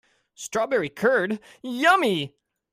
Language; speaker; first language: English; native; English